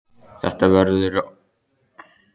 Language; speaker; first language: Icelandic; native; Icelandic